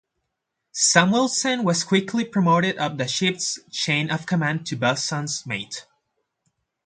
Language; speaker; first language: English; native; English